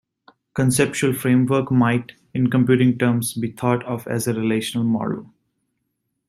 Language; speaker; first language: English; native; English